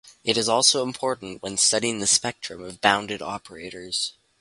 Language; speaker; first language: English; native; English